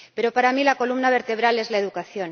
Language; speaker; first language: Spanish; native; Spanish